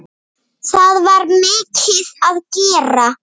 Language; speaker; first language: Icelandic; native; Icelandic